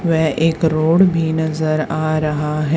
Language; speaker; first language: Hindi; native; Hindi